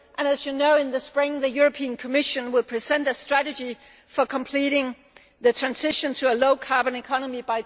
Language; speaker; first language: English; non-native, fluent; Danish